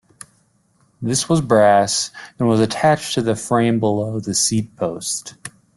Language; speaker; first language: English; native; English